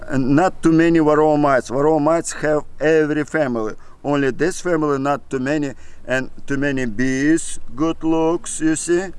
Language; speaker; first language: English; non-native, learner; Russian